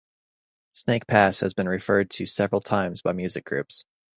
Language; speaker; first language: English; native; English